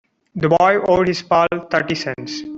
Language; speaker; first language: English; non-native, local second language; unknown